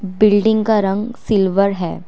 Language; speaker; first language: Hindi; non-native, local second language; Assamese